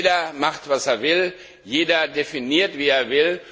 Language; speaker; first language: German; non-native, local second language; Luxembourgish